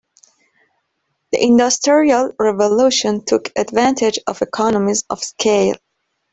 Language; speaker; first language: English; non-native, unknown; Persian